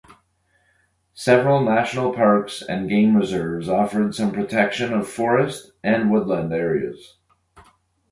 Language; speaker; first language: English; native; English